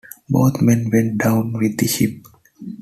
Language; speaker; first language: English; non-native, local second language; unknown